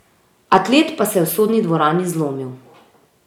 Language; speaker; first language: Slovenian; native; Slovenian